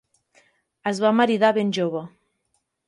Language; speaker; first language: Catalan; native; Catalan